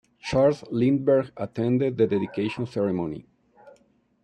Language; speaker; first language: English; non-native, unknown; Spanish